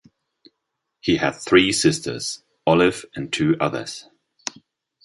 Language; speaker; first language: English; non-native, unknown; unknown